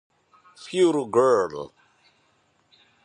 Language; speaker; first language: English; native; English